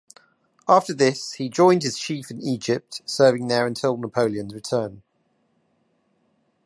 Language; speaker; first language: English; native; English